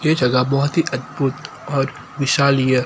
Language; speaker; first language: Hindi; non-native, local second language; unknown